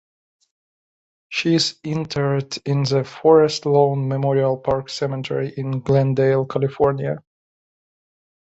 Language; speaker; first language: English; native; English